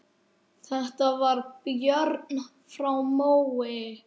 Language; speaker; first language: Icelandic; native; Icelandic